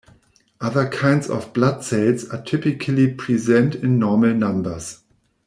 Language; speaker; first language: English; non-native, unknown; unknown